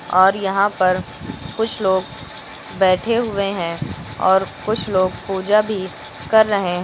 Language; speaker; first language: Hindi; native; Hindi